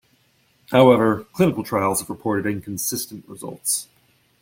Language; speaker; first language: English; native; English